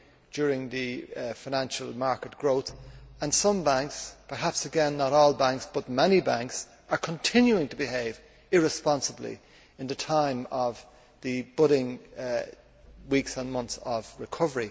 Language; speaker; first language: English; native; English